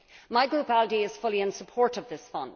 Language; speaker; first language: English; native; English